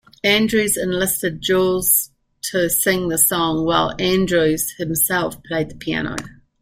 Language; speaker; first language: English; native; English